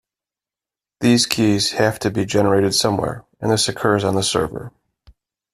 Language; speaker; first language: English; native; English